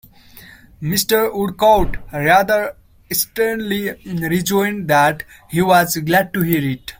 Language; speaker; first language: English; non-native, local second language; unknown